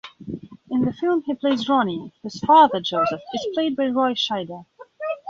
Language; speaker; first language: English; non-native, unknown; Belarusian